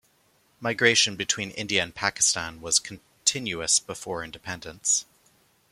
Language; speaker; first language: English; native; English